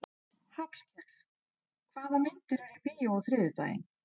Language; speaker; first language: Icelandic; native; Icelandic